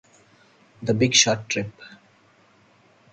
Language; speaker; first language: English; non-native, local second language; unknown